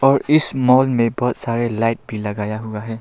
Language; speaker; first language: Hindi; non-native, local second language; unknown